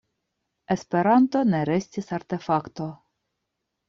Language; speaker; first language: Esperanto; non-native, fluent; Russian